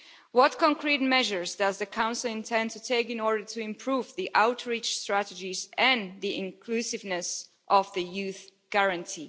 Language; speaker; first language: English; non-native, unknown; Slovak